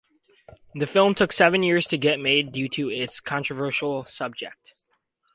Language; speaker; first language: English; native; English